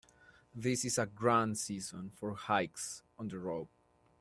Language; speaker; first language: English; native; English